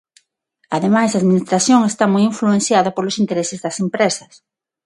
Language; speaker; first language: Galician; non-native, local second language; Spanish